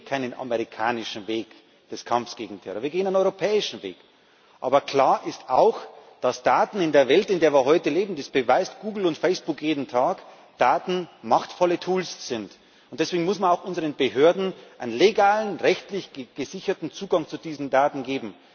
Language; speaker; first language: German; native; German